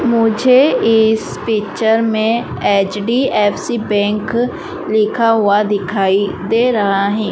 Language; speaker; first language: Hindi; native; Hindi